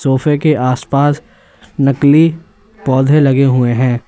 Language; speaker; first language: Hindi; native; Hindi